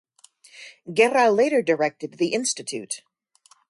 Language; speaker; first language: English; native; English